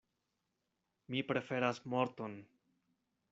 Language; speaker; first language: Esperanto; non-native, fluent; Spanish